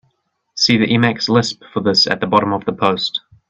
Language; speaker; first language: English; native; English